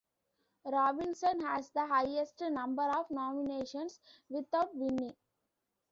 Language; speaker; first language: English; non-native, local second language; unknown